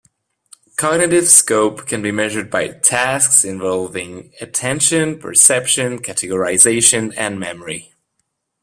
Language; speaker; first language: English; non-native, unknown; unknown